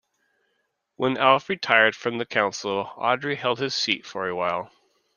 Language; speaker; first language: English; native; English